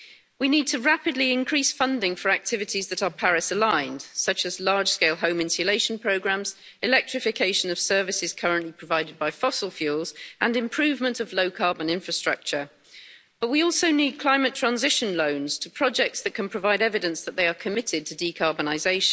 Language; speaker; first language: English; native; English